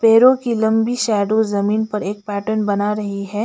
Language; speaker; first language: Hindi; non-native, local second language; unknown